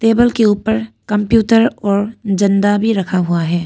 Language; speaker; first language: Hindi; non-native, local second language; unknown